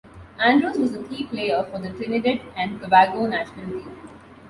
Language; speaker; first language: English; non-native, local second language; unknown